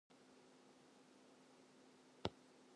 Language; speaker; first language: English; non-native, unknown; Japanese